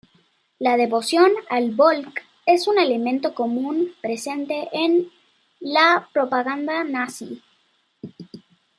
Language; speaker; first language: Spanish; native; Spanish